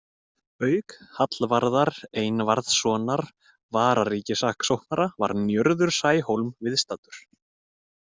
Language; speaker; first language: Icelandic; native; Icelandic